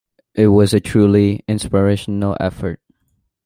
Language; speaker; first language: English; non-native, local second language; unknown